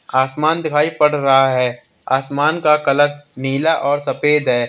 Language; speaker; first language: Hindi; native; Hindi